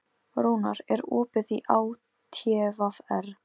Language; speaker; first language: Icelandic; non-native, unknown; Polish